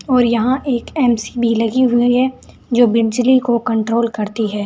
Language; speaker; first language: Hindi; native; Hindi